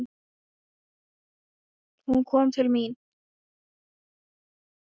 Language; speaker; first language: Icelandic; non-native, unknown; Thai